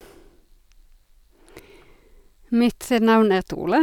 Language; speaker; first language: Norwegian; non-native, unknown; Finnish